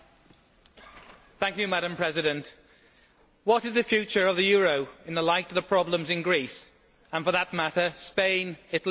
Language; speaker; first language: English; native; English